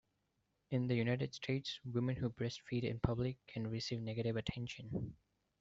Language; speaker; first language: English; non-native, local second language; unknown